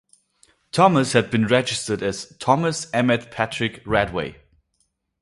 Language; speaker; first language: English; non-native, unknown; German